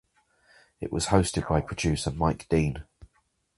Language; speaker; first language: English; native; English